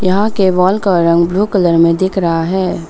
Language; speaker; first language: Hindi; early bilingual, other home language; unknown